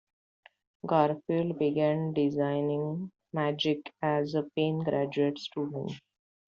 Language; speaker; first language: English; non-native, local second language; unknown